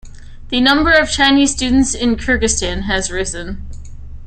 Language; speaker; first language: English; native; English